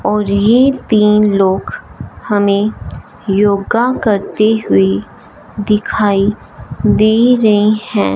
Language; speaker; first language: Hindi; non-native, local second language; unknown